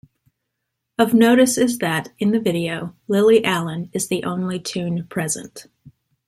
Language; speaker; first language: English; native; English